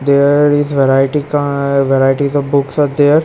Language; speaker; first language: English; non-native, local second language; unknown